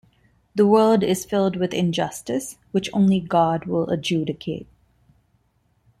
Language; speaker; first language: English; non-native, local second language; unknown